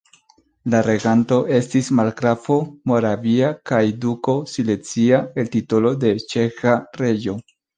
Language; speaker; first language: Esperanto; non-native, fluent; Spanish